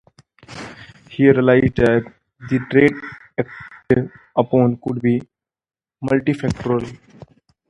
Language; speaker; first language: English; non-native, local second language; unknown